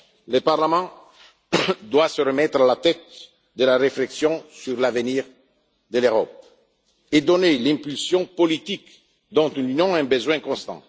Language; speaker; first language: French; non-native, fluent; Italian